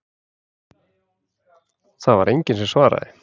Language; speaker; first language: Icelandic; native; Icelandic